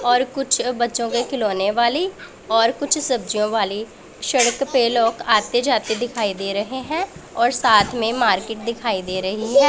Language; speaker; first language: Hindi; non-native, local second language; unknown